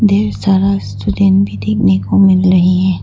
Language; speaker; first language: Hindi; non-native, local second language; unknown